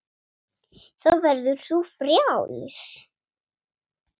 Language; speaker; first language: Icelandic; non-native, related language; Swedish